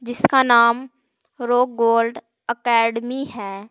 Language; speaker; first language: Hindi; native; Hindi